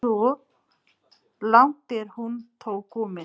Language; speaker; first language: Icelandic; non-native, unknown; Nepali